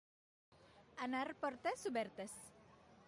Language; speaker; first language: Catalan; non-native, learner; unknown